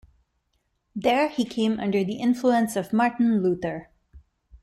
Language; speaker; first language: English; non-native, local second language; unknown